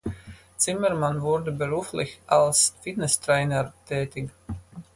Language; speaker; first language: German; non-native, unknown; Latvian